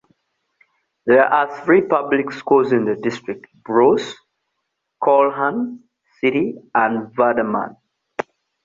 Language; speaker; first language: English; non-native, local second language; Ganda